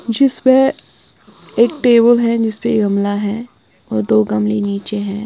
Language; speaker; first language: Hindi; non-native, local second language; Punjabi